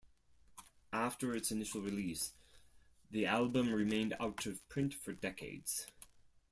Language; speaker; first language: English; non-native, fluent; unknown